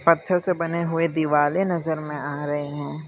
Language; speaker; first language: Hindi; non-native, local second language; Gujarati